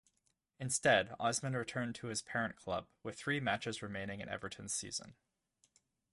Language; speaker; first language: English; native; English